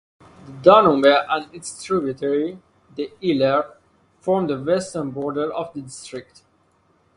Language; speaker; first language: English; non-native, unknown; Persian